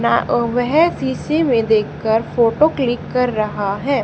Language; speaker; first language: Hindi; native; Hindi